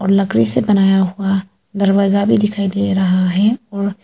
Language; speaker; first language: Hindi; non-native, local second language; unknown